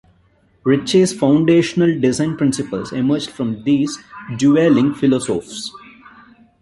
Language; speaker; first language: English; non-native, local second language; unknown